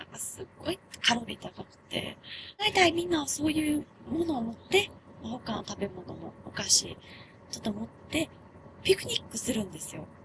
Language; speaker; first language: Japanese; non-native, fluent; Finnish